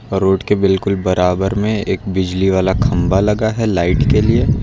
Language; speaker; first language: Hindi; native; Hindi